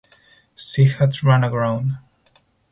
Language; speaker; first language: English; non-native, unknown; Spanish